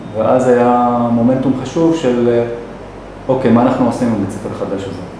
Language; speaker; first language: Hebrew; non-native, local second language; Arabic